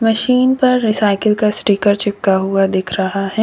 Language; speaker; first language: Hindi; native; Hindi